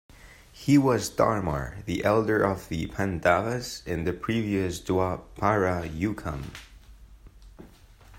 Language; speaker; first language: English; non-native, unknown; Spanish